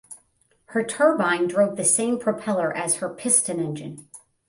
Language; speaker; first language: English; native; English